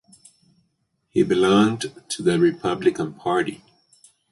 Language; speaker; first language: English; native; English